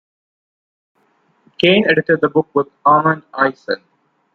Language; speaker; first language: English; non-native, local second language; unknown